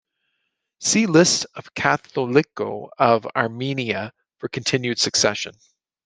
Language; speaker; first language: English; native; English